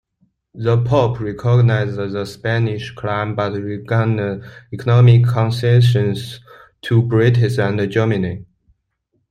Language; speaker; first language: English; non-native, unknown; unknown